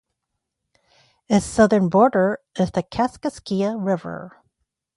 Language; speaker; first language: English; native; English